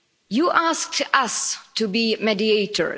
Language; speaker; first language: English; non-native, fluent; Czech